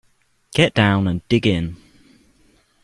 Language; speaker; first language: English; native; English